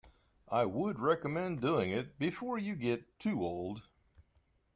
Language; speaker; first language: English; native; English